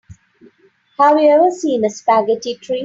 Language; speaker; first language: English; non-native, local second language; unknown